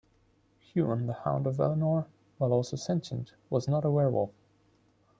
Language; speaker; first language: English; non-native, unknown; German